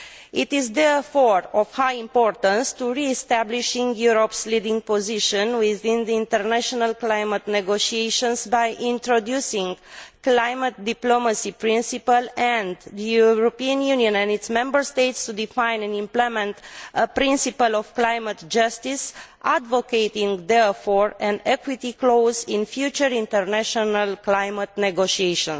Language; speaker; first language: English; non-native, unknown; Romanian